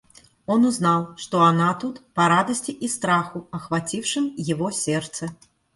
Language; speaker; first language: Russian; native; Russian